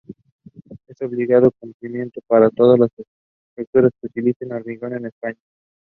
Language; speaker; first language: English; non-native, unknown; Spanish